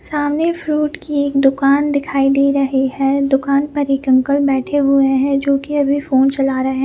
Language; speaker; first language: Hindi; non-native, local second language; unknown